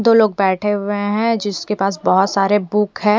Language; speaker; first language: Hindi; non-native, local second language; Punjabi